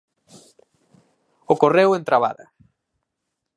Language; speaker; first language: Galician; native; Galician